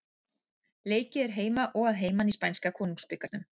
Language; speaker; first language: Icelandic; native; Icelandic